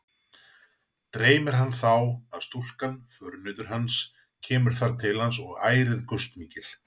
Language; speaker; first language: Icelandic; native; Icelandic